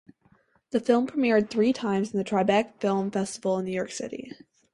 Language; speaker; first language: English; native; English